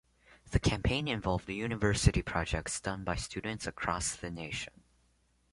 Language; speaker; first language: English; non-native, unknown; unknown